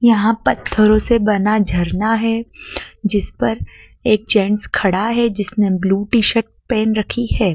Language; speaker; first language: Hindi; native; Hindi